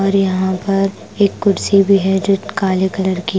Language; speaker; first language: Hindi; non-native, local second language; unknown